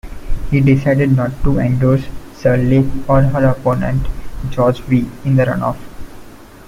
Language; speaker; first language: English; non-native, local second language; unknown